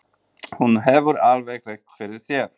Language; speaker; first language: Icelandic; non-native, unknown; Polish